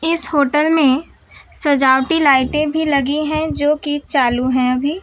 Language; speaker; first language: Hindi; non-native, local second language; Gujarati